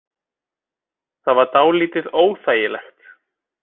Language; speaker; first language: Icelandic; native; Icelandic